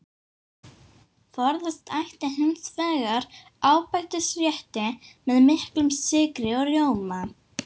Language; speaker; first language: Icelandic; non-native, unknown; English